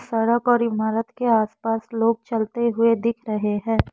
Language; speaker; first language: Hindi; non-native, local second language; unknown